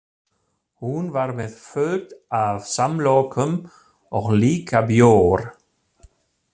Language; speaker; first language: Icelandic; non-native, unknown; German